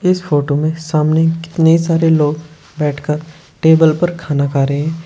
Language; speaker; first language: Hindi; native; Hindi